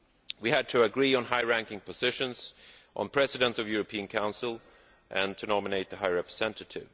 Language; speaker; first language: English; non-native, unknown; Swedish